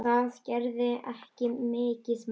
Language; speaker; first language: Icelandic; native; Icelandic